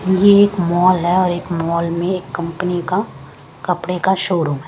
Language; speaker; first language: Hindi; non-native, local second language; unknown